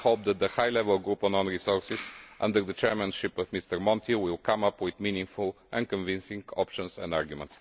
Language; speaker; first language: English; non-native, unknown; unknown